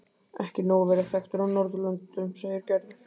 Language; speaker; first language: Icelandic; native; Icelandic